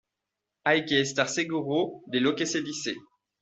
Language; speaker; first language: Spanish; non-native, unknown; French